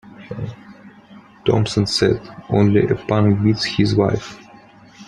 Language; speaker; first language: English; non-native, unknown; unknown